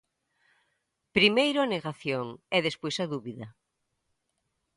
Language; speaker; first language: Galician; native; Galician